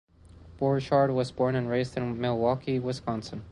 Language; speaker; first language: English; non-native, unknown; Spanish